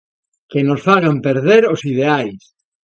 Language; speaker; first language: Galician; native; Galician